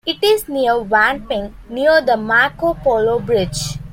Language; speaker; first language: English; non-native, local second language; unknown